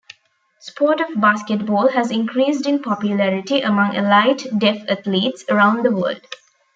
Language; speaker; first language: English; non-native, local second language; Tamil